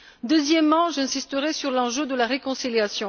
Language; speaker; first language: French; non-native, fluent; Bulgarian